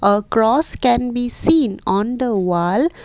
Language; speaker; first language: English; non-native, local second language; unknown